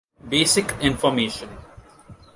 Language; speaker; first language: English; non-native, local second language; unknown